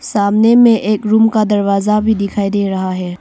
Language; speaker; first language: Hindi; non-native, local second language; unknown